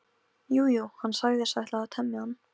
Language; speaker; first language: Icelandic; non-native, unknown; Polish